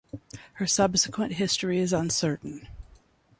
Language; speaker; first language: English; native; English